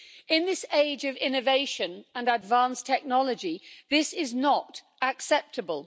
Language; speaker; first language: English; native; English